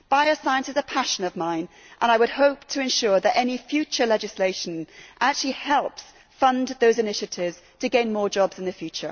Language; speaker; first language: English; native; English